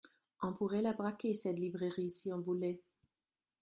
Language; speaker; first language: French; non-native, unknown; German